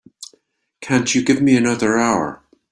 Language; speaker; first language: English; native; English